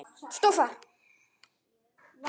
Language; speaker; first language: Icelandic; native; Icelandic